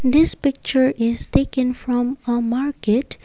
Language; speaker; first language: English; non-native, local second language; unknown